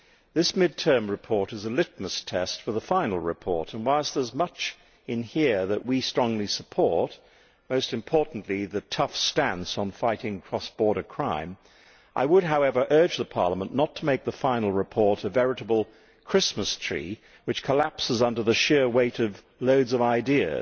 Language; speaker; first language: English; native; English